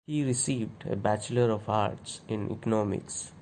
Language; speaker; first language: English; non-native, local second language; Malayalam